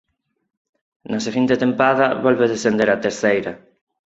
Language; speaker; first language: Galician; non-native, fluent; Spanish